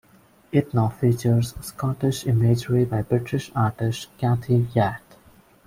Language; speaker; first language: English; non-native, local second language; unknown